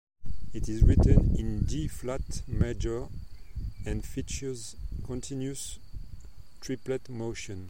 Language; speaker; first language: English; non-native, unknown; French